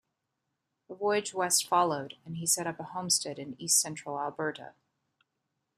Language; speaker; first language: English; native; English